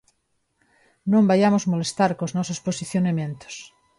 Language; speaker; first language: Galician; non-native, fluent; Spanish